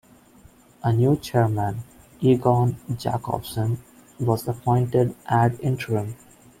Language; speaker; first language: English; non-native, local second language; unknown